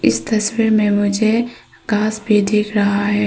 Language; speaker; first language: Hindi; early bilingual, other home language; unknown